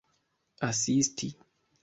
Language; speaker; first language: Esperanto; non-native, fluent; Kinyarwanda